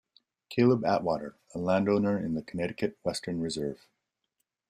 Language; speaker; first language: English; native; English